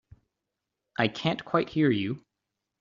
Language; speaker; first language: English; native; English